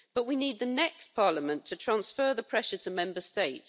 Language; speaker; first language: English; native; English